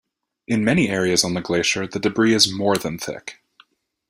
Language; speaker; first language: English; native; English